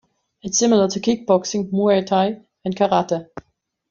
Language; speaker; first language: English; non-native, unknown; German